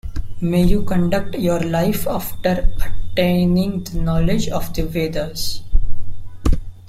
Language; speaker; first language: English; non-native, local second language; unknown